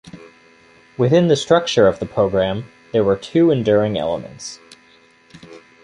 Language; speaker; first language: English; native; English